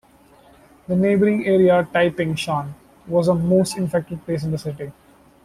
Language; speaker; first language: English; non-native, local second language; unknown